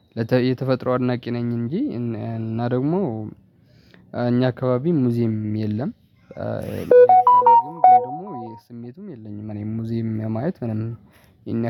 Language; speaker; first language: Amharic; non-native, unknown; Tigrinya